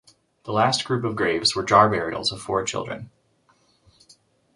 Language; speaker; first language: English; native; English